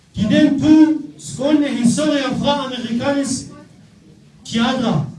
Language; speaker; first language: Danish; non-native, learner; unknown